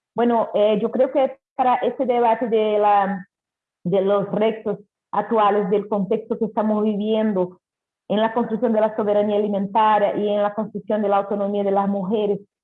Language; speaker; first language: Spanish; non-native, related language; Portuguese